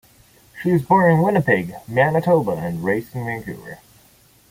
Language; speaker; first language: English; non-native, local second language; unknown